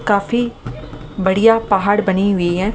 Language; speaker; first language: Hindi; native; Hindi